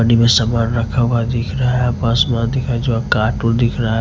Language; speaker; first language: Hindi; non-native, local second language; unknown